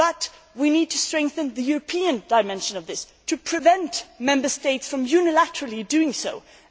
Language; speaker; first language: English; non-native, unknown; Swedish